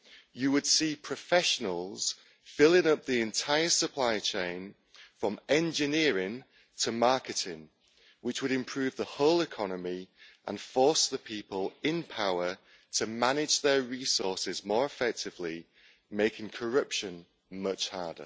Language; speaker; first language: English; native; English